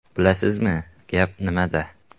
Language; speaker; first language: Uzbek; native; Uzbek